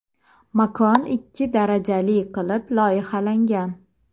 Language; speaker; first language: Uzbek; native; Uzbek